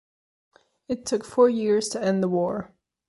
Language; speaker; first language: English; non-native, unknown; Catalan